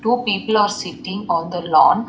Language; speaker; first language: English; non-native, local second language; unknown